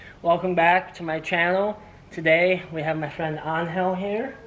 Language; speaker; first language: English; native; English